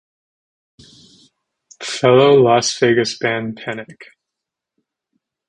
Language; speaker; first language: English; native; English